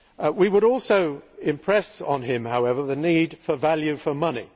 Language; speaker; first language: English; native; English